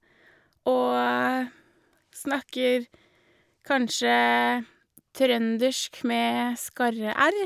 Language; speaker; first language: Norwegian; native; Norwegian